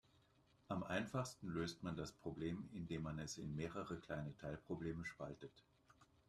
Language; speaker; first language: German; native; German